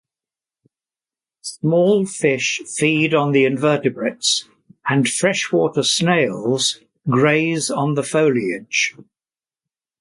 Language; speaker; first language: English; native; English